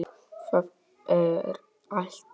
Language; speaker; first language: Icelandic; non-native, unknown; Polish